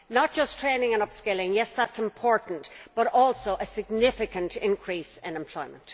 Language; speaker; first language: English; native; English